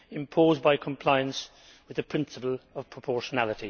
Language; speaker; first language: English; native; English